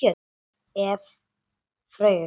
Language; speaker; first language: Icelandic; non-native, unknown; English